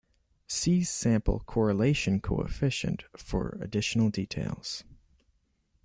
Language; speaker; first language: English; native; English